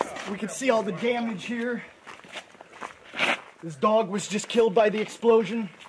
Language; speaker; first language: English; native; English